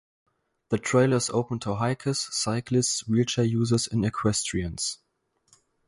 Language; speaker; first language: English; non-native, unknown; German